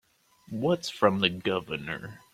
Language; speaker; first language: English; native; English